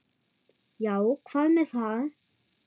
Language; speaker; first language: Icelandic; non-native, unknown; German